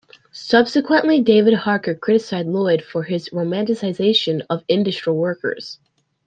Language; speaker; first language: English; native; English